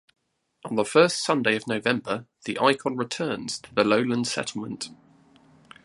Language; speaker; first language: English; native; English